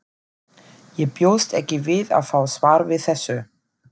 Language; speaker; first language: Icelandic; non-native, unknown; German